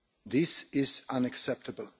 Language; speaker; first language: English; non-native, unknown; Russian